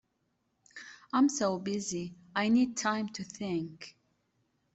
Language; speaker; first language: English; native; English